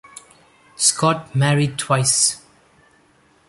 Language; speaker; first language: English; non-native, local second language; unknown